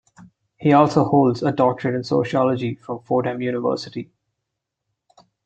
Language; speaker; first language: English; non-native, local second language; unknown